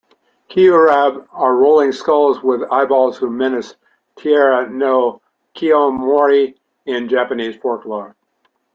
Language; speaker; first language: English; native; English